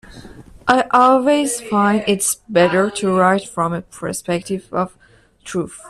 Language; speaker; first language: English; non-native, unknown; Persian